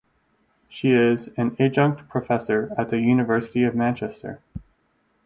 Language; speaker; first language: English; native; English